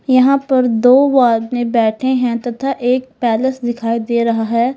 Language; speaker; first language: Hindi; native; Hindi